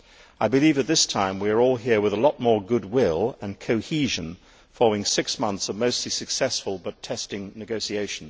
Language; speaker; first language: English; native; English